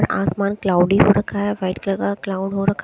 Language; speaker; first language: Hindi; native; Hindi